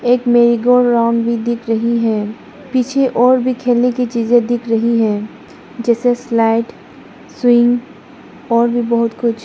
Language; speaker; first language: Hindi; non-native, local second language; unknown